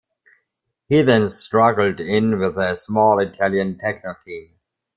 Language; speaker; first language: English; non-native, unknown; German